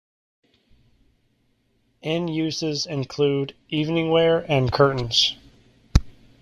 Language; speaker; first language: English; native; English